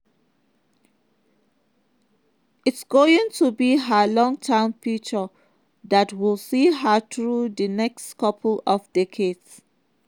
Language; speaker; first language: English; non-native, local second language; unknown